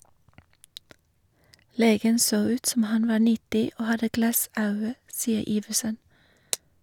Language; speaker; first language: Norwegian; non-native, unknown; English